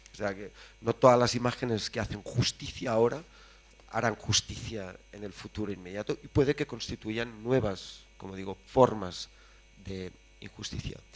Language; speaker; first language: Spanish; native; Spanish